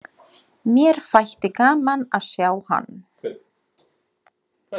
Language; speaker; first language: Icelandic; non-native, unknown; Polish